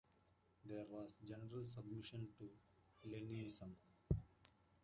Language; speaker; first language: English; native; English